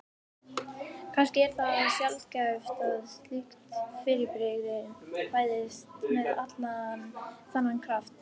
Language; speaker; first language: Icelandic; native; Icelandic